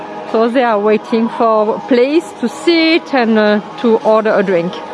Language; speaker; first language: English; non-native, fluent; French